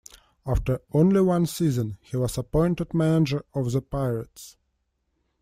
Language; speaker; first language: English; non-native, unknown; Russian